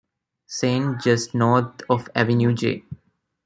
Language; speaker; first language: English; non-native, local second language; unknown